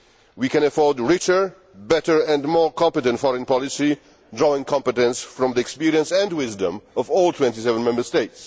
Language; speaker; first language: English; non-native, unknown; Polish